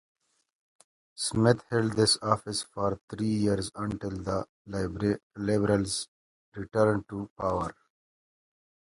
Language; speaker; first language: English; native; English